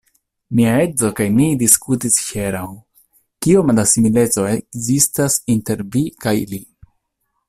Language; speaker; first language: Esperanto; non-native, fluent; Italian